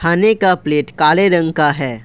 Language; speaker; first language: Hindi; non-native, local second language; Assamese